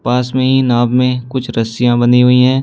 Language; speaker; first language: Hindi; native; Hindi